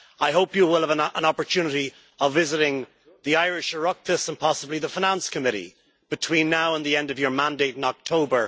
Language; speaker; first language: English; native; English